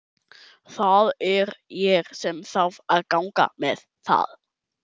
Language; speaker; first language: Icelandic; non-native, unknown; German